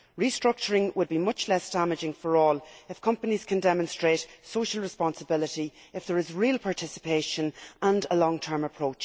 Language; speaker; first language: English; native; English